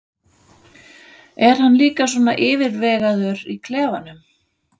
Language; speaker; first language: Icelandic; non-native, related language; Danish